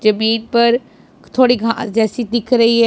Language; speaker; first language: Hindi; non-native, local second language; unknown